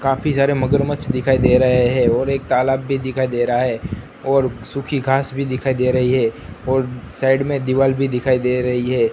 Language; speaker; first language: Hindi; non-native, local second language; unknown